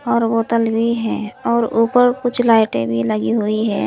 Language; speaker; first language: Hindi; native; Hindi